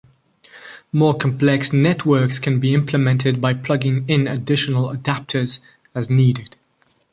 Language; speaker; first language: English; non-native, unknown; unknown